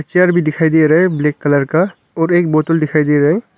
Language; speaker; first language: Hindi; non-native, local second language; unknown